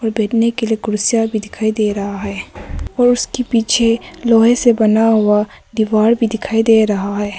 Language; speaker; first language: Hindi; early bilingual, other home language; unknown